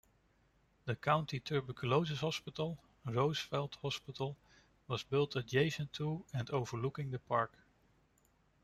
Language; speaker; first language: English; non-native, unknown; Dutch